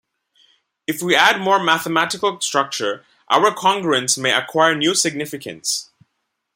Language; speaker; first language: English; non-native, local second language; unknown